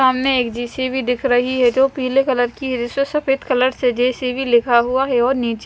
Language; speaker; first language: Hindi; non-native, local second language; Punjabi